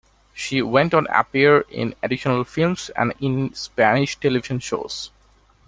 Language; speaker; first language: English; non-native, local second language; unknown